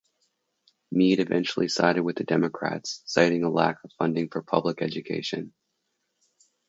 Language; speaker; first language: English; native; English